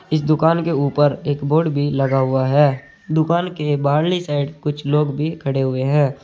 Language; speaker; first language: Hindi; native; Hindi